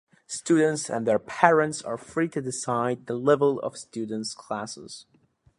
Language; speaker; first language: English; native; English